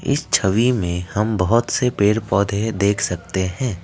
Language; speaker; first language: Hindi; non-native, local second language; Assamese